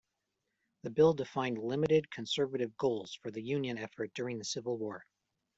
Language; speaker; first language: English; native; English